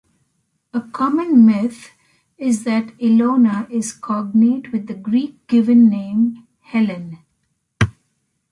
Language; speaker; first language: English; non-native, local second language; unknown